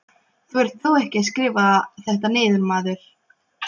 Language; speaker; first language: Icelandic; non-native, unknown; Polish